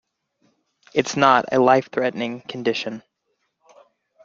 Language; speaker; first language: English; native; English